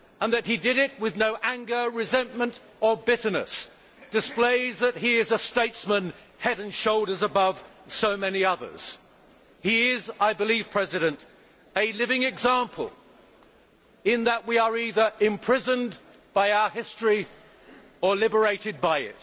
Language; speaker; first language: English; native; English